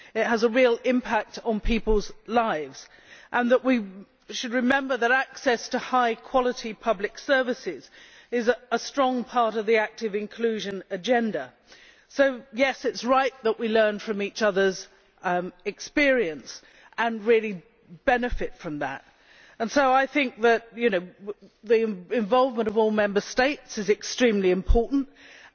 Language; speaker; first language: English; native; English